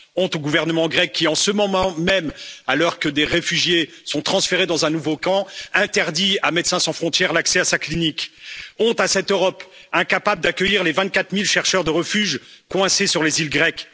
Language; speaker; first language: French; native; French